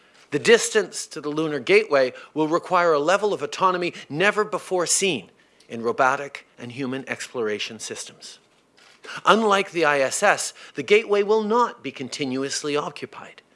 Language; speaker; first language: English; early bilingual, other home language; French